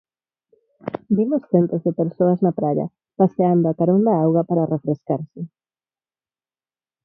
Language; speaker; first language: Galician; non-native, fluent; Spanish